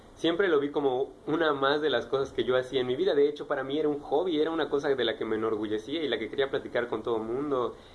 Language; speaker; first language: Spanish; native; Spanish